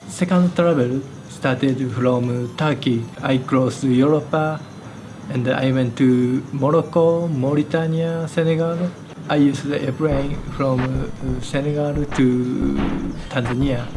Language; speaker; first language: English; non-native, learner; Japanese